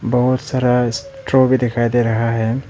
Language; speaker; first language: Hindi; non-native, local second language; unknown